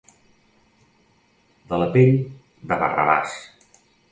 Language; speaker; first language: Catalan; native; Catalan